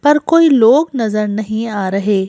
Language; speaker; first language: Hindi; native; Hindi